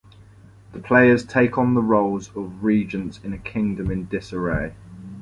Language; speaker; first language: English; native; English